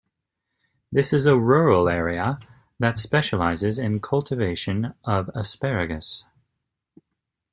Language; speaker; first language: English; native; English